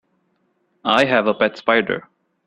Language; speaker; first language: English; non-native, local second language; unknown